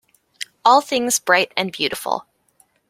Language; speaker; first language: English; native; English